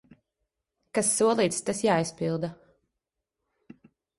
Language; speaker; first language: Latvian; early bilingual, heritage; Latvian